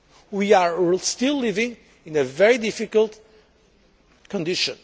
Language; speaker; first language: English; non-native, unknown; Portuguese